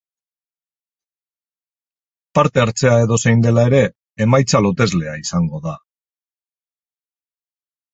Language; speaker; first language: Basque; non-native, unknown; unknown